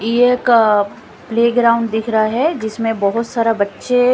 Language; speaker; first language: Hindi; non-native, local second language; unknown